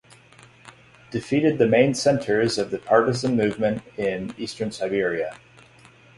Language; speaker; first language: English; native; English